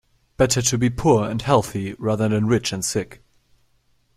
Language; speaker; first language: English; non-native, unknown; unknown